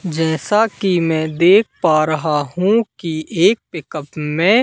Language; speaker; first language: Hindi; native; Hindi